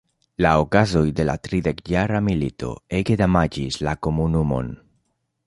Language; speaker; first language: Esperanto; non-native, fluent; Spanish